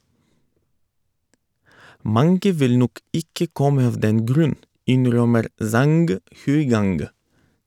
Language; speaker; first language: Norwegian; non-native, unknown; Bulgarian